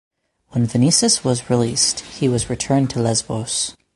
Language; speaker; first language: English; native; English